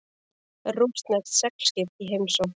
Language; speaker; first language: Icelandic; native; Icelandic